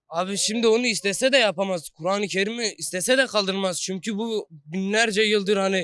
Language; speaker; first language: Turkish; non-native, local second language; Kurdish